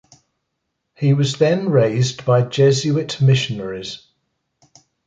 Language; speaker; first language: English; native; English